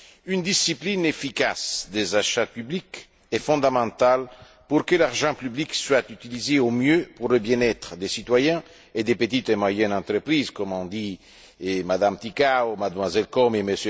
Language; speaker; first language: French; non-native, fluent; Italian